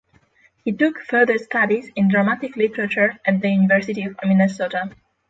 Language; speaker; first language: English; non-native, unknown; Polish